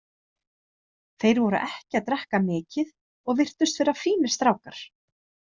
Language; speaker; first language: Icelandic; native; Icelandic